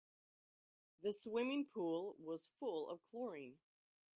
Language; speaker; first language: English; native; English